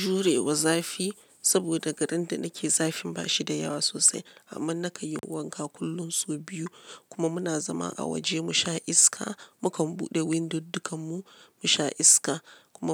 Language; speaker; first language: Hausa; non-native, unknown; Yoruba